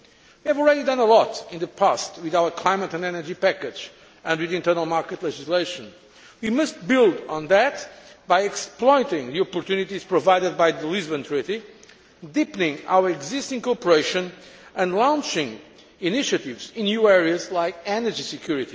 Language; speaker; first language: English; non-native, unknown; Portuguese